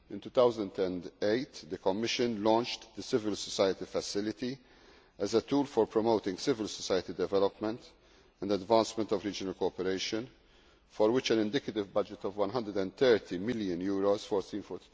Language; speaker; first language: English; non-native, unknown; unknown